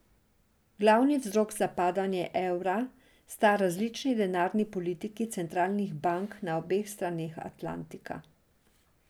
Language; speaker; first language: Slovenian; non-native, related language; Serbian